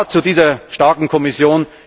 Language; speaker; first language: German; native; German